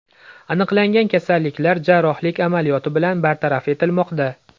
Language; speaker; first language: Uzbek; native; Uzbek